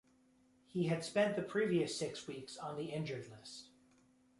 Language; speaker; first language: English; native; English